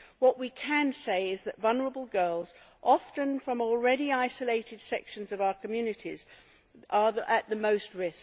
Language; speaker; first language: English; native; English